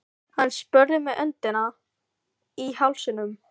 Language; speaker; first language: Icelandic; non-native, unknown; Filipino